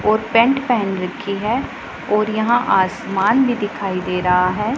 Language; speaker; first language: Hindi; non-native, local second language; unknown